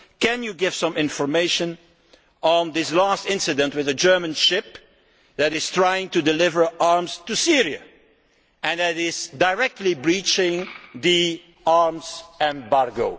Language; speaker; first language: English; non-native, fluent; Dutch